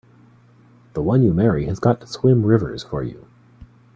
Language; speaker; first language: English; native; English